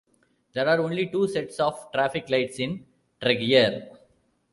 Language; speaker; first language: English; non-native, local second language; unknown